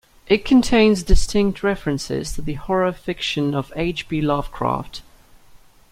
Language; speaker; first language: English; native; English